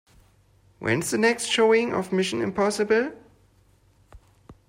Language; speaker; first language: English; non-native, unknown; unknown